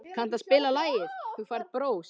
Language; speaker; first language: Icelandic; native; Icelandic